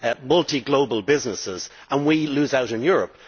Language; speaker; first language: English; native; English